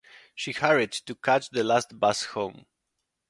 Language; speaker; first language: English; non-native, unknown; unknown